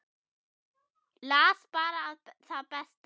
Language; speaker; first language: Icelandic; non-native, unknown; German